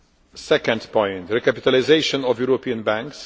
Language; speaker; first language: English; non-native, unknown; Polish